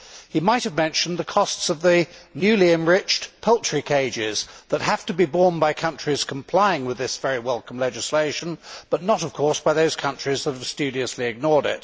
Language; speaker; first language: English; native; English